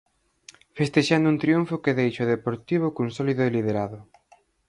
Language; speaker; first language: Galician; native; Galician